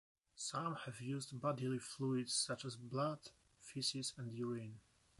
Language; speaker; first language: English; non-native, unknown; Polish